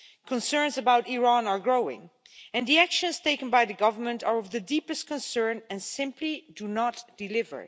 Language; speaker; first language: English; non-native, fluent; Dutch